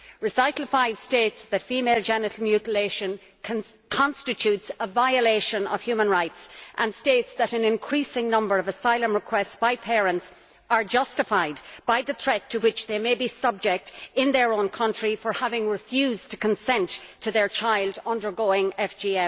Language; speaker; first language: English; native; English